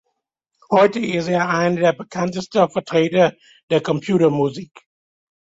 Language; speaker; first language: German; non-native, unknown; English